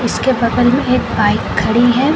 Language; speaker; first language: Hindi; native; Hindi